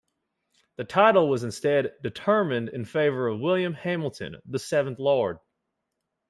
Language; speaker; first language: English; native; English